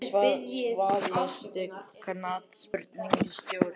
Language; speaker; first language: Icelandic; native; Icelandic